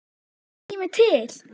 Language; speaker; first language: Icelandic; native; Icelandic